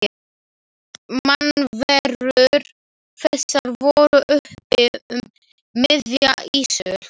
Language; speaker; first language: Icelandic; non-native, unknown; Slovak